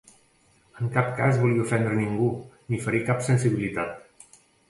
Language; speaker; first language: Catalan; native; Catalan